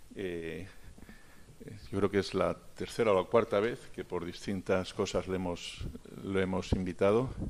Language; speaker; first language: Spanish; native; Spanish